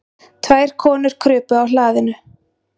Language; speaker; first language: Icelandic; native; Icelandic